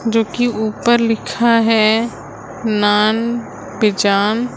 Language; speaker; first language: Hindi; native; Hindi